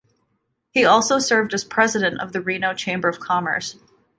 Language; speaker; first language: English; native; English